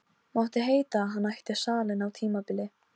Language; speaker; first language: Icelandic; non-native, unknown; Polish